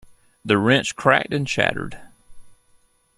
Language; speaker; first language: English; native; English